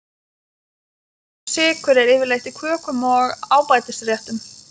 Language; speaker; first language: Icelandic; non-native, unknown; Lithuanian